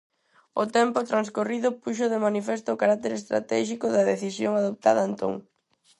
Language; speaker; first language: Galician; non-native, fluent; Spanish